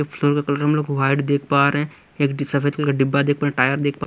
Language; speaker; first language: Hindi; non-native, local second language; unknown